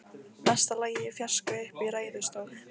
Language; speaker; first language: Icelandic; non-native, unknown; Lithuanian